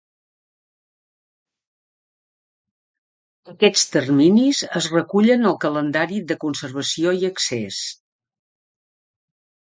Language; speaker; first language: Catalan; native; Catalan